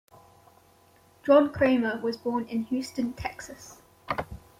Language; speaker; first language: English; native; English